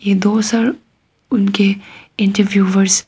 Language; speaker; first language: Hindi; non-native, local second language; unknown